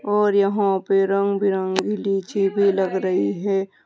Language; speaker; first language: Hindi; native; Hindi